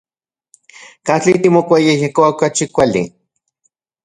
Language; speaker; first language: Central Puebla Nahuatl; non-native, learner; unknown